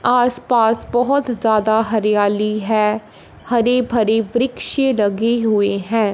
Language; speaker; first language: Hindi; non-native, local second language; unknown